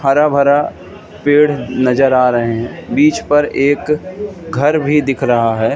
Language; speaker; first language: Hindi; native; Hindi